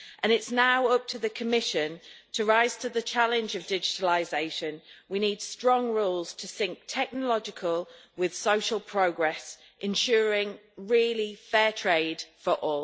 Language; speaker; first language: English; native; English